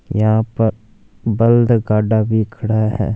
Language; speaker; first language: Hindi; non-native, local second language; Punjabi